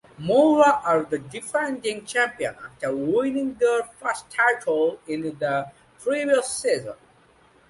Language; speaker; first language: English; non-native, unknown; Bangla